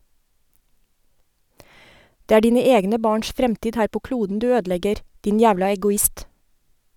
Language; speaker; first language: Norwegian; native; Norwegian